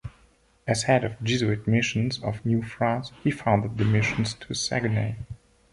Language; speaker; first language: English; non-native, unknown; German